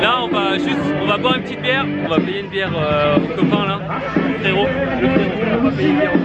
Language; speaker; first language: French; native; French